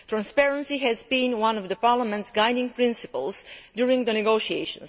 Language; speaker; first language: English; non-native, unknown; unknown